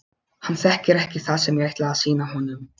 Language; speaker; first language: Icelandic; non-native, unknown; Polish